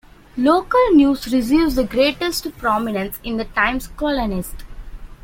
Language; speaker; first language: English; non-native, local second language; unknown